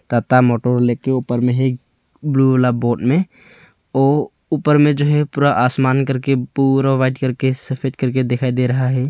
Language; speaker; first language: Hindi; early bilingual, other home language; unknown